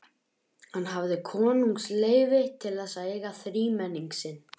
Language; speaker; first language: Icelandic; native; Icelandic